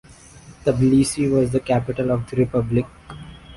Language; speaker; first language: English; non-native, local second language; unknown